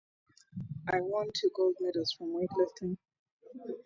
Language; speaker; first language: English; native; English